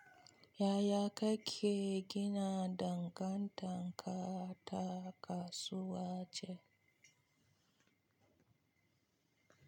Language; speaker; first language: Hausa; native; Hausa